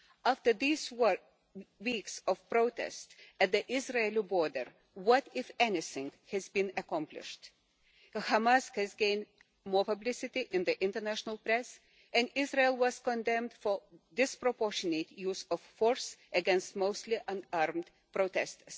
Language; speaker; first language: English; non-native, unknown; Lithuanian